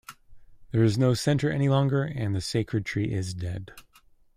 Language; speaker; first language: English; native; English